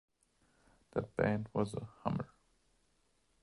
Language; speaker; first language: English; non-native, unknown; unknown